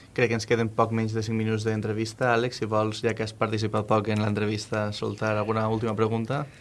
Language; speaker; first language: Catalan; native; Catalan